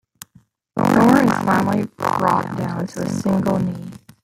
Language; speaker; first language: English; native; English